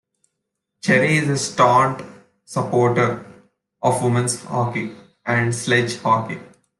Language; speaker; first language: English; non-native, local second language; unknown